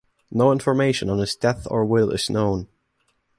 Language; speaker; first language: English; non-native, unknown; German